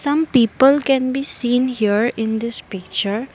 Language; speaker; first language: English; non-native, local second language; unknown